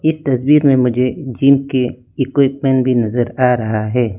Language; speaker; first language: Hindi; non-native, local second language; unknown